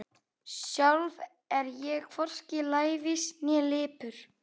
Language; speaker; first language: Icelandic; native; Icelandic